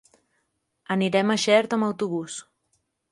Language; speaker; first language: Catalan; native; Catalan